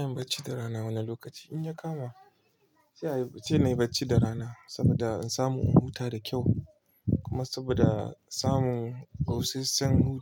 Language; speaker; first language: Hausa; non-native, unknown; Igbo